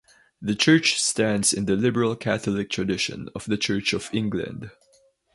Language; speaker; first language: English; non-native, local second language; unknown